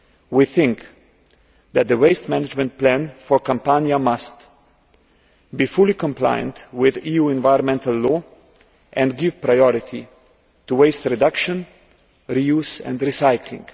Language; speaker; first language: English; non-native, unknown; Slovenian